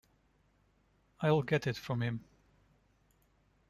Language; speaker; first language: English; non-native, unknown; Dutch